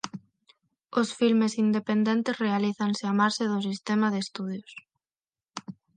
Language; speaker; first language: Galician; non-native, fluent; Spanish